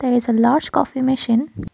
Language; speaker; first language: English; non-native, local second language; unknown